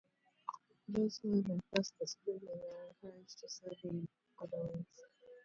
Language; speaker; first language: English; native; English